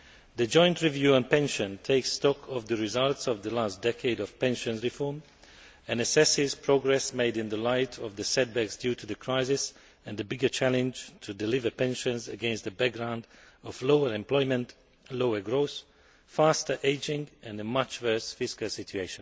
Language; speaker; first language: English; non-native, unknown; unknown